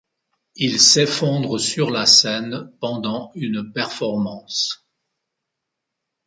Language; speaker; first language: French; native; French